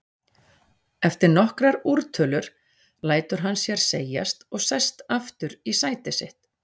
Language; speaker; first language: Icelandic; native; Icelandic